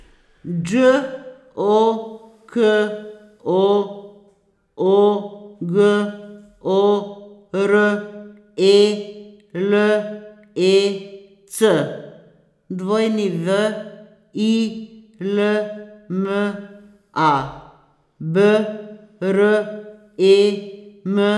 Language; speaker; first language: Slovenian; native; Slovenian